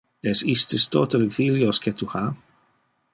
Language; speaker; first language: Interlingua; non-native, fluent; Dutch